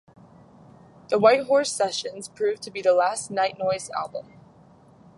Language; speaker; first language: English; native; English